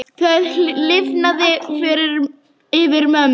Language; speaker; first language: Icelandic; non-native, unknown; Polish